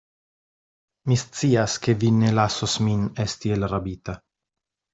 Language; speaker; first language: Esperanto; non-native, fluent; Italian